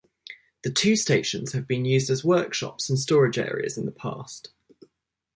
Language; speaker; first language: English; native; English